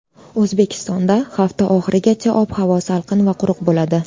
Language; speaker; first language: Uzbek; native; Uzbek